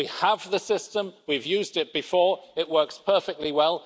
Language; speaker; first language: English; native; English